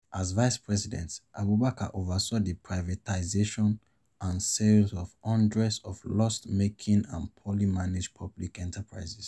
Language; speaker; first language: English; non-native, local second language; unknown